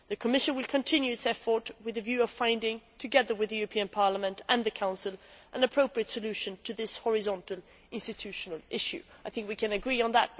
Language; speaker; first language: English; non-native, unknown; Swedish